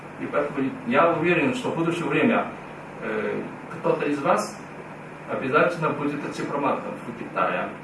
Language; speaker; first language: Russian; non-native, fluent; Chinese